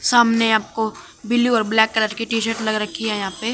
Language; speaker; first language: Hindi; native; Hindi